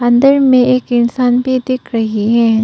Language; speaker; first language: Hindi; early bilingual, other home language; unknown